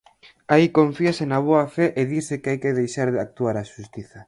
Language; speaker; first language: Galician; native; Galician